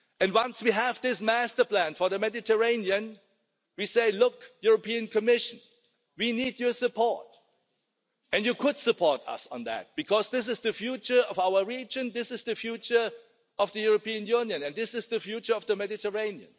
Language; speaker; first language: English; non-native, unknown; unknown